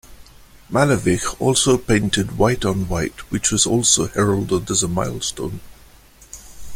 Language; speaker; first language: English; non-native, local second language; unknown